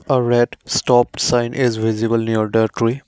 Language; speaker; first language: English; non-native, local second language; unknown